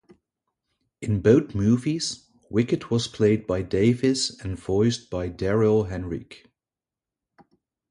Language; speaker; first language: English; non-native, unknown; Dutch